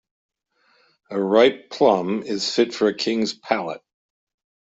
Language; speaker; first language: English; native; English